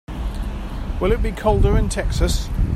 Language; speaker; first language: English; native; English